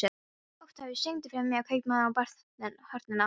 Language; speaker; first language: Icelandic; non-native, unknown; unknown